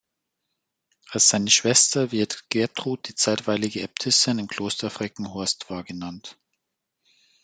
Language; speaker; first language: German; native; German